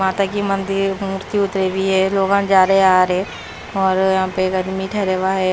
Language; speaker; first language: Hindi; non-native, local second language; Punjabi